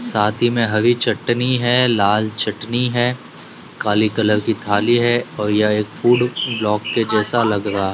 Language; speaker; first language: Hindi; non-native, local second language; Gujarati